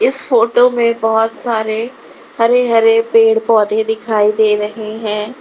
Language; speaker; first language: Hindi; native; Hindi